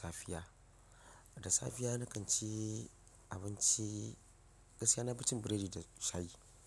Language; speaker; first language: Hausa; non-native, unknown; Yoruba